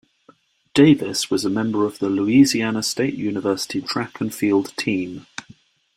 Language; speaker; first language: English; native; English